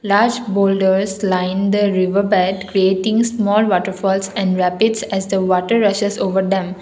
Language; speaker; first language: English; non-native, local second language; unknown